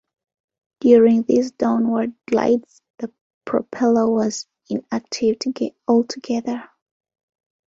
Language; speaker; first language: English; non-native, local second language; Ganda